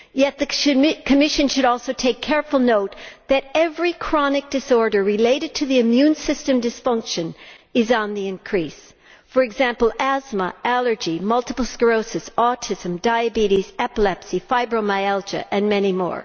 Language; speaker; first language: English; native; English